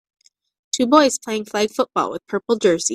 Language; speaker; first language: English; native; English